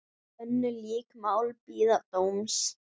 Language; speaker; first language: Icelandic; native; Icelandic